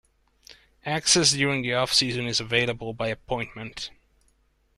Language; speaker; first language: English; non-native, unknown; Hungarian